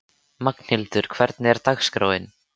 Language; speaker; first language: Icelandic; native; Icelandic